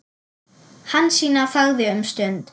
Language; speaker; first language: Icelandic; non-native, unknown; German